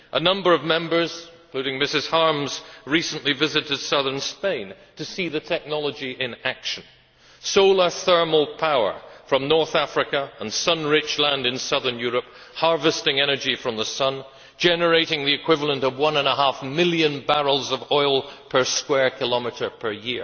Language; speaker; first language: English; native; English